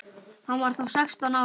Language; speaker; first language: Icelandic; native; Icelandic